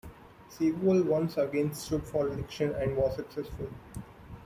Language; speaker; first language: English; non-native, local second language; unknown